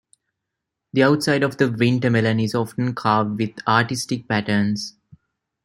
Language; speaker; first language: English; non-native, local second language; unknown